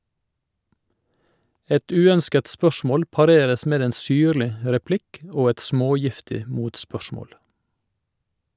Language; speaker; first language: Norwegian; native; Norwegian